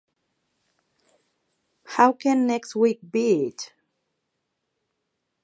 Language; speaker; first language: English; non-native, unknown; Catalan